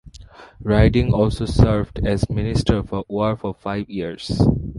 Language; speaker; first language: English; non-native, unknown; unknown